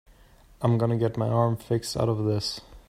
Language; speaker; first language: English; non-native, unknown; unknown